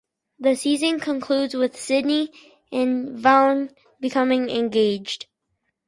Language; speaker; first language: English; native; English